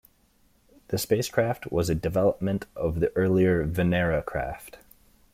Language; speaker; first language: English; native; English